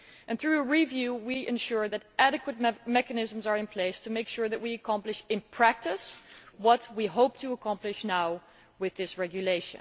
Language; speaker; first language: English; non-native, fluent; Dutch